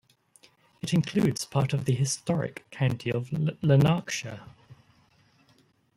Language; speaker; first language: English; native; English